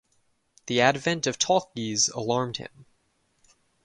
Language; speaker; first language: English; native; English